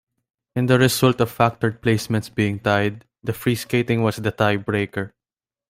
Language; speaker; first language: English; non-native, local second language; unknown